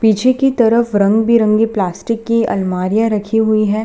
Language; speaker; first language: Hindi; non-native, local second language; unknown